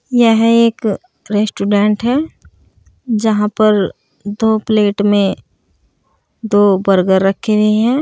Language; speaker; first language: Hindi; native; Hindi